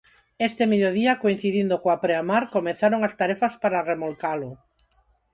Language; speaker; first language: Galician; non-native, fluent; Spanish